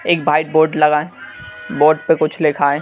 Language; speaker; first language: Hindi; native; Hindi